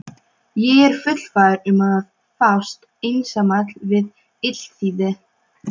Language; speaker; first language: Icelandic; non-native, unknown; Polish